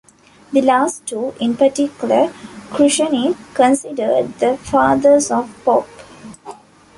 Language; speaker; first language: English; non-native, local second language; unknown